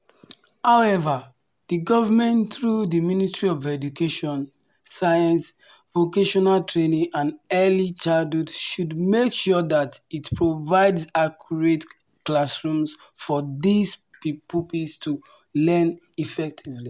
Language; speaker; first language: English; non-native, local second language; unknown